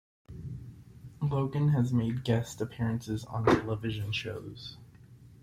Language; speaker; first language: English; native; English